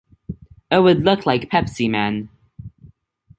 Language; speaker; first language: English; native; English